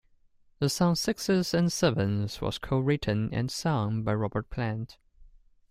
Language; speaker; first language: English; non-native, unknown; Chinese